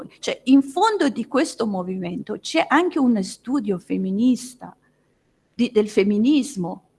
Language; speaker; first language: Italian; non-native, fluent; Persian